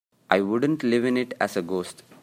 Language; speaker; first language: English; non-native, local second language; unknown